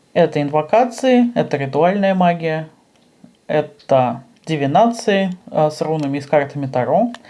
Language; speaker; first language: Russian; native; Russian